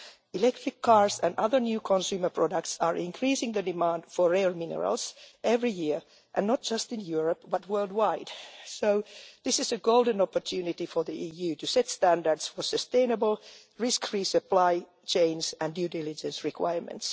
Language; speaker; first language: English; non-native, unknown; Finnish